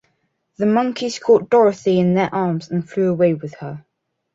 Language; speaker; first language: English; non-native, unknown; French